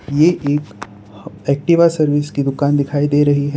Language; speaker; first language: Hindi; non-native, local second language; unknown